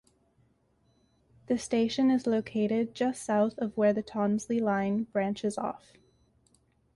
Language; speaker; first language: English; native; English